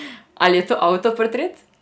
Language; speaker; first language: Slovenian; non-native, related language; Serbian